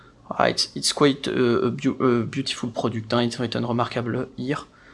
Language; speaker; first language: English; non-native, learner; French